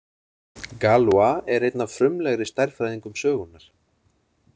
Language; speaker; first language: Icelandic; native; Icelandic